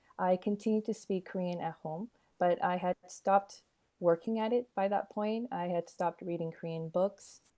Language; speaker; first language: English; early bilingual, other home language; Korean